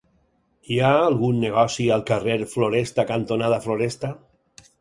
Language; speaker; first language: Catalan; native; Catalan